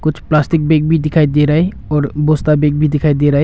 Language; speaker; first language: Hindi; non-native, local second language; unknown